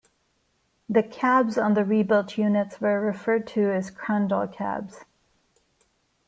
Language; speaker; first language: English; non-native, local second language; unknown